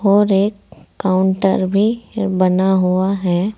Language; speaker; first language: Hindi; native; Hindi